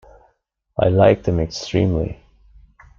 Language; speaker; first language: English; non-native, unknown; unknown